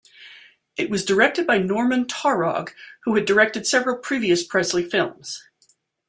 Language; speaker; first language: English; native; English